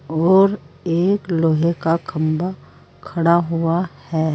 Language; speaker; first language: Hindi; native; Hindi